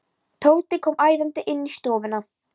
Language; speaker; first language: Icelandic; non-native, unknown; Polish